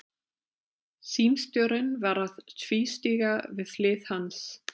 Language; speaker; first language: Icelandic; non-native, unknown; German